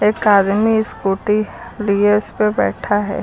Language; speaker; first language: Hindi; native; Hindi